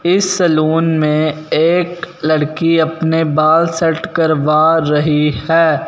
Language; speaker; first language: Hindi; non-native, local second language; Punjabi